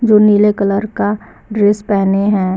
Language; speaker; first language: Hindi; native; Hindi